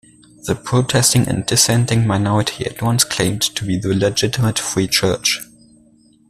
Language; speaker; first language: English; non-native, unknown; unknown